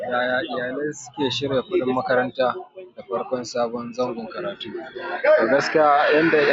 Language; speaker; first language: Hausa; native; Hausa